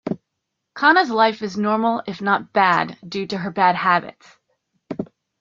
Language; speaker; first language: English; native; English